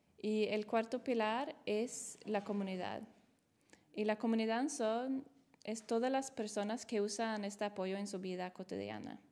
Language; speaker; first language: Spanish; non-native, fluent; Swedish